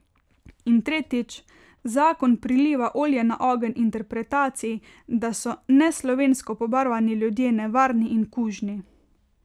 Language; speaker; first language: Slovenian; native; Slovenian